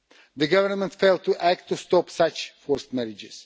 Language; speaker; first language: English; non-native, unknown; Russian